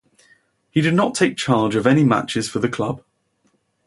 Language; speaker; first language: English; native; English